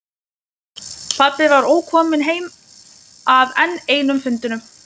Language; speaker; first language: Icelandic; non-native, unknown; Lithuanian